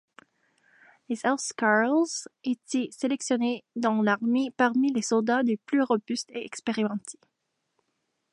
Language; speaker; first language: French; native; French